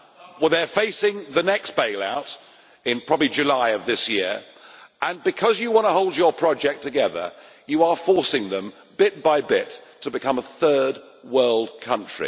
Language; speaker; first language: English; native; English